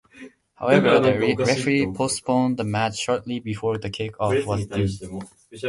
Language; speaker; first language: English; non-native, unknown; Japanese